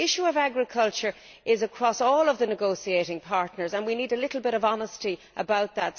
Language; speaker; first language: English; native; English